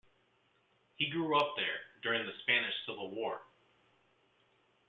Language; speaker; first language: English; native; English